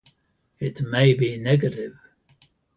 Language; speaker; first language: English; native; English